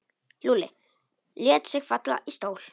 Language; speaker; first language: Icelandic; non-native, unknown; Polish